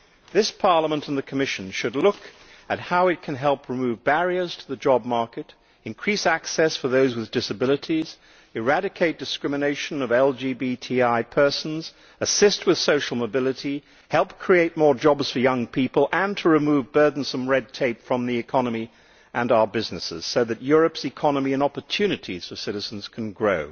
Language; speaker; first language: English; native; English